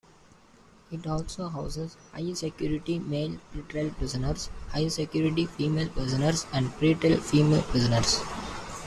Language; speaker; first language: English; non-native, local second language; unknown